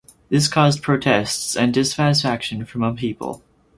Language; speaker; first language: English; native; English